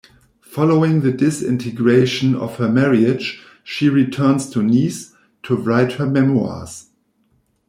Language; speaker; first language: English; non-native, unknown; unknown